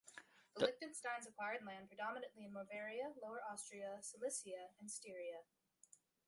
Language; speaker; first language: English; native; English